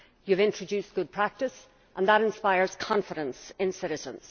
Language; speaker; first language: English; native; English